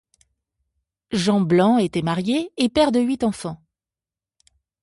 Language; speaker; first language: French; native; French